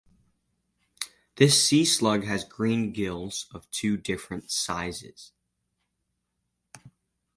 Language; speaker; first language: English; native; English